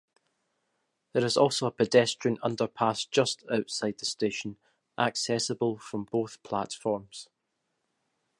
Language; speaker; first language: English; native; English